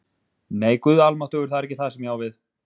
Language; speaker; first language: Icelandic; native; Icelandic